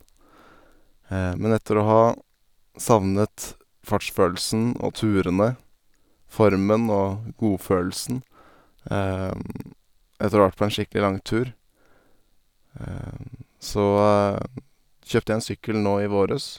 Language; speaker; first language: Norwegian; native; Norwegian